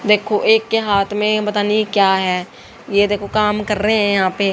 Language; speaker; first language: Hindi; native; Hindi